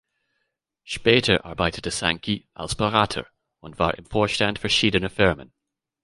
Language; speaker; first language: German; non-native, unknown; English